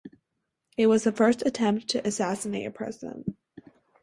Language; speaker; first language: English; native; English